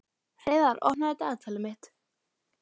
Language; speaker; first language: Icelandic; native; Icelandic